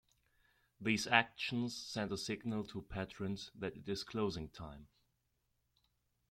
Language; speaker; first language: English; non-native, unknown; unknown